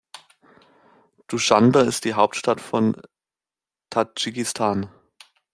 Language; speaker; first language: German; native; German